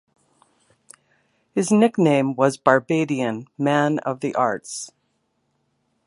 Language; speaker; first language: English; native; English